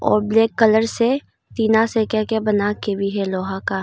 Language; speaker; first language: Hindi; non-native, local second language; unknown